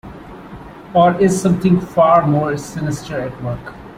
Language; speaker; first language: English; non-native, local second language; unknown